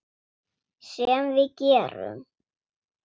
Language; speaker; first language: Icelandic; non-native, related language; Swedish